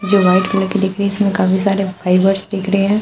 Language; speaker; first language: Hindi; native; Hindi